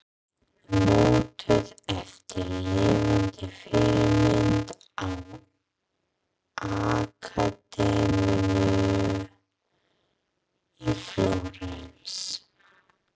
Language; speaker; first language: Icelandic; non-native, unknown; English